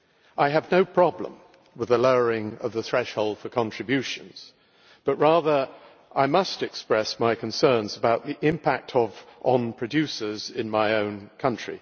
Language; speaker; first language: English; native; English